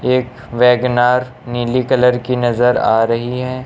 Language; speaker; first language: Hindi; native; Hindi